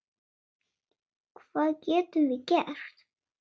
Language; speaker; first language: Icelandic; non-native, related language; Swedish